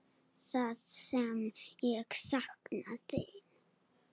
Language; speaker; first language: Icelandic; non-native, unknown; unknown